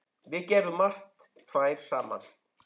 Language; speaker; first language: Icelandic; native; Icelandic